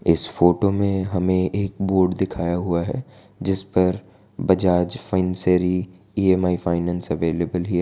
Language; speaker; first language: Hindi; non-native, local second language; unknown